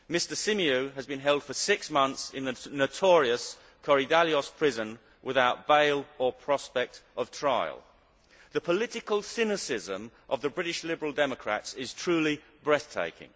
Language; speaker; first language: English; native; English